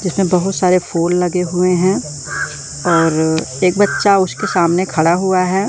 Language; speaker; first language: Hindi; native; Hindi